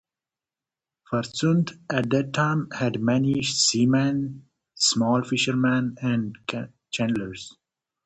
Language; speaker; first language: English; non-native, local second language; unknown